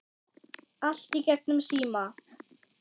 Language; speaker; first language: Icelandic; non-native, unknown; German